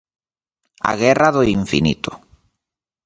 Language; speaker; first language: Galician; native; Galician